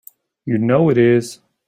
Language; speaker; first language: English; native; English